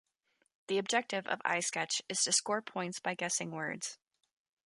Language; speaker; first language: English; native; English